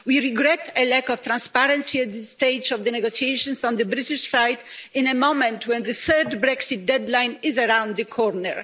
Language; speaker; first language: English; non-native, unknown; Polish